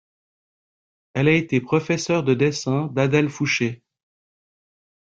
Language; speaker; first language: French; native; French